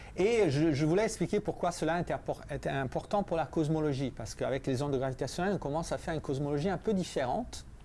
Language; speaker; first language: French; non-native, fluent; Italian